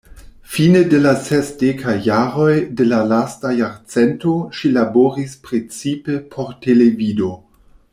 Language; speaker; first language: Esperanto; non-native, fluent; German